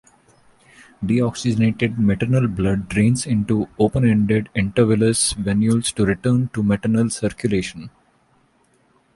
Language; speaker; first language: English; non-native, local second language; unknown